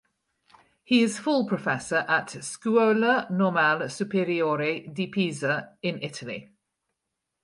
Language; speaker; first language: English; native; English